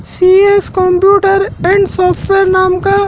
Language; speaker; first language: Hindi; native; Hindi